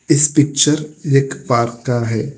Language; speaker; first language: Hindi; non-native, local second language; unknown